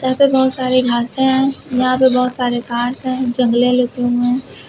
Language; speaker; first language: Hindi; native; Hindi